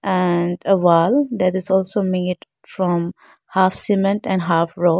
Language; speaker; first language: English; non-native, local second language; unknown